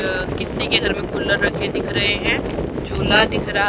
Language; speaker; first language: Hindi; native; Hindi